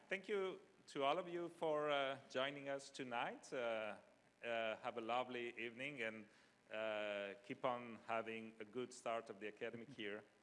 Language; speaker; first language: English; non-native, fluent; French